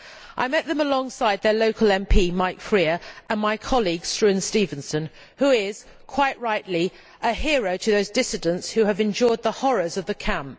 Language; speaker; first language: English; native; English